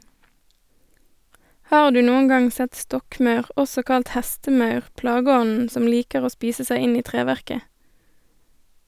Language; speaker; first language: Norwegian; native; Norwegian